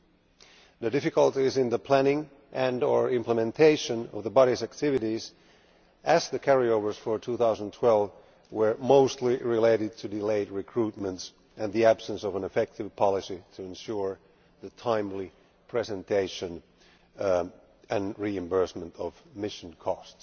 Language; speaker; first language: English; non-native, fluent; Finnish